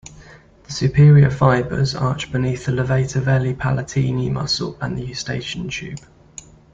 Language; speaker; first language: English; native; English